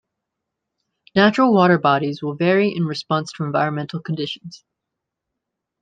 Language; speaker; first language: English; native; English